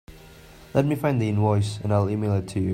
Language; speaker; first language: English; non-native, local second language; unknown